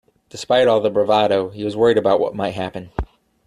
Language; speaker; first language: English; native; English